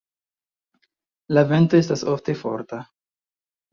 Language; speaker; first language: Esperanto; non-native, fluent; Chinese